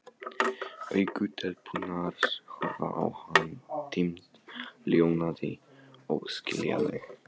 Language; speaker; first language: Icelandic; non-native, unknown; Polish